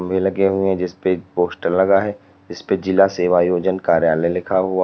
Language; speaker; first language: Hindi; native; Hindi